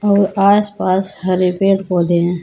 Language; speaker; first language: Hindi; native; Hindi